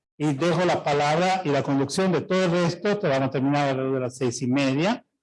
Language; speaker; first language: Spanish; non-native, related language; Italian